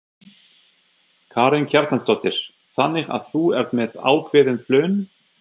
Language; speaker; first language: Icelandic; non-native, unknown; German